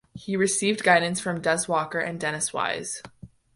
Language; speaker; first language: English; native; English